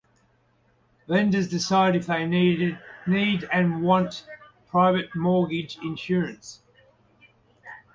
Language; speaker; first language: English; native; English